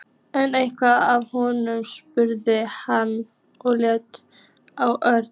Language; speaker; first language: Icelandic; native; Icelandic